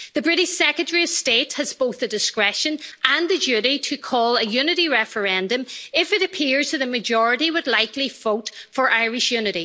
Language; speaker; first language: English; native; English